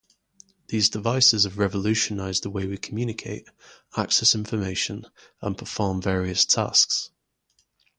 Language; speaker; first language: English; native; English